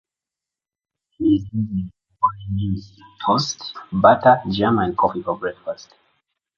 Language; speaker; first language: English; native; English